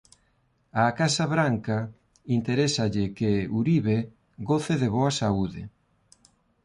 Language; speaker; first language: Galician; non-native, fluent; Spanish